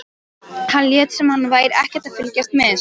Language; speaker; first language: Icelandic; non-native, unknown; Polish